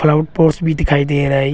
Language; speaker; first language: Hindi; non-native, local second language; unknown